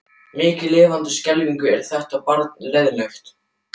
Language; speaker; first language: Icelandic; non-native, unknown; German